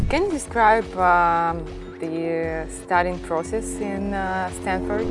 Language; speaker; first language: English; non-native, learner; Russian